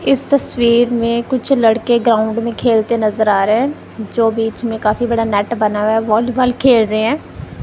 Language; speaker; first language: Hindi; non-native, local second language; Punjabi